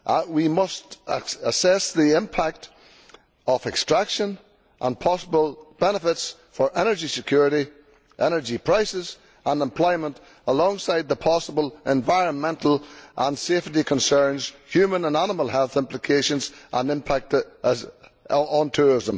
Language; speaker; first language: English; native; English